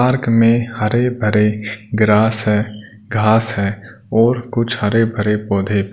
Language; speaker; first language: Hindi; non-native, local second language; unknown